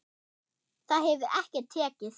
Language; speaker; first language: Icelandic; non-native, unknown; German